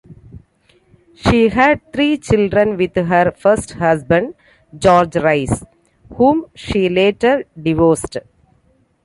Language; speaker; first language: English; non-native, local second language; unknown